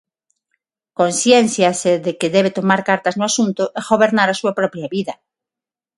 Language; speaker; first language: Galician; non-native, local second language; Spanish